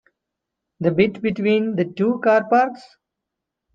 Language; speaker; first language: English; non-native, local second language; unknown